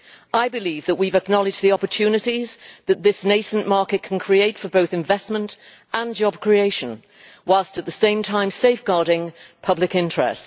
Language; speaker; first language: English; native; English